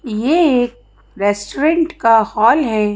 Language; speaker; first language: Hindi; native; Hindi